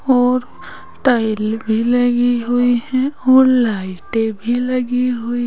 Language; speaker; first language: Hindi; native; Hindi